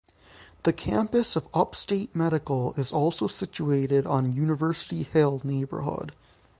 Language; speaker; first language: English; native; English